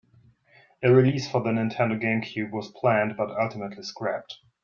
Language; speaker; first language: English; non-native, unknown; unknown